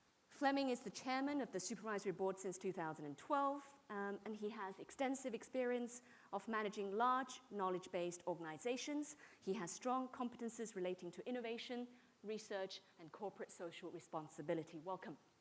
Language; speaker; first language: English; non-native, fluent; Chinese